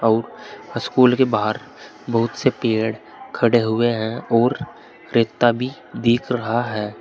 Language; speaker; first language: Hindi; native; Hindi